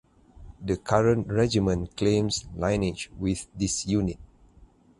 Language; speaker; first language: English; non-native, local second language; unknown